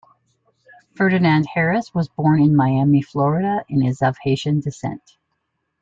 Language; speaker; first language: English; native; English